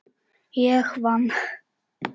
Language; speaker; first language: Icelandic; non-native, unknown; Czech